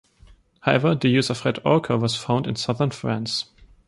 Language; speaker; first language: English; non-native, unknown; German